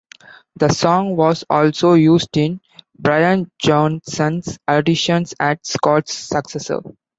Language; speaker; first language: English; non-native, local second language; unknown